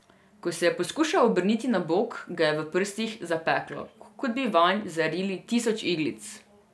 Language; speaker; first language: Slovenian; non-native, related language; Serbian